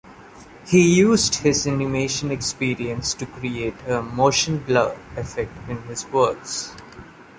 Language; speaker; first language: English; non-native, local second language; Malayalam